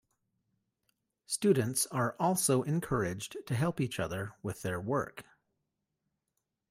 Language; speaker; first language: English; native; English